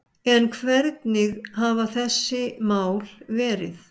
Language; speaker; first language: Icelandic; native; Icelandic